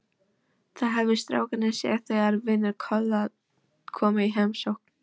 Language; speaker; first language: Icelandic; non-native, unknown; Polish